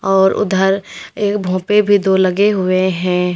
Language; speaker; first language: Hindi; native; Hindi